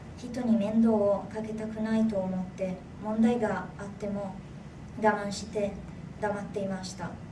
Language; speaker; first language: Japanese; non-native, fluent; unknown